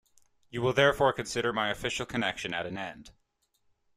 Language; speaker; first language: English; native; English